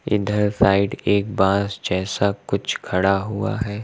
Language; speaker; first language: Hindi; native; Hindi